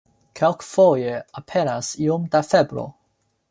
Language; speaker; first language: Esperanto; non-native, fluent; Chinese